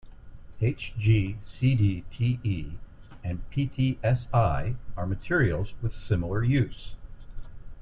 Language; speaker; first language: English; native; English